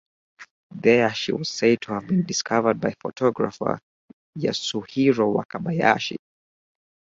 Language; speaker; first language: English; native; English